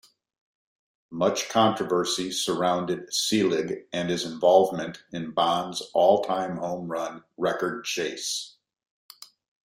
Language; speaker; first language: English; native; English